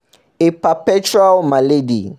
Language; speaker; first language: English; non-native, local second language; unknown